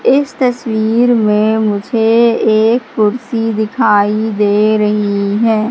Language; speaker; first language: Hindi; native; Hindi